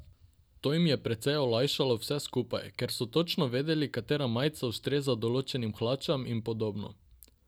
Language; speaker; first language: Slovenian; non-native, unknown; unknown